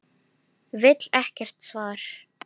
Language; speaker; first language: Icelandic; non-native, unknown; Filipino